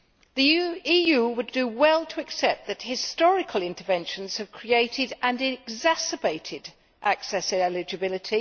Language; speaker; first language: English; native; English